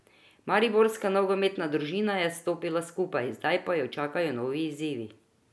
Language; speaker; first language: Slovenian; non-native, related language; Croatian